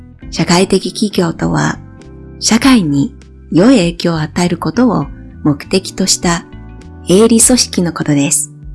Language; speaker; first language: Japanese; native; Japanese